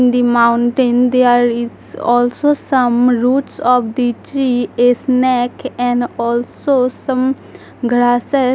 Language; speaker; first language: English; non-native, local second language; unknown